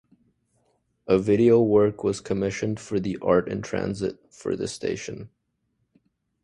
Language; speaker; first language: English; native; English